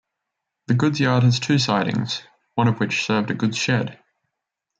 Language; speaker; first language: English; native; English